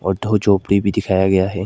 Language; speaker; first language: Hindi; non-native, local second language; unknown